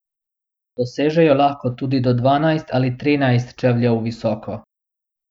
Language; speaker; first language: Slovenian; non-native, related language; Bosnian